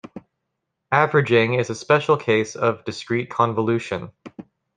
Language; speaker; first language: English; native; English